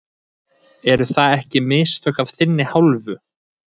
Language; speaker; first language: Icelandic; native; Icelandic